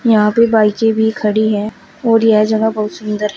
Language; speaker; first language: Hindi; native; Hindi